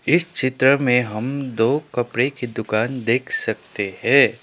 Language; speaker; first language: Hindi; non-native, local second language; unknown